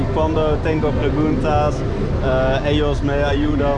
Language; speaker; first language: Spanish; non-native, learner; Dutch